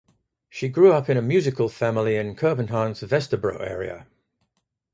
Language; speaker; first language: English; native; English